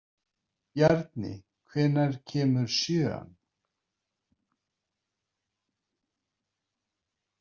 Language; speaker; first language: Icelandic; native; Icelandic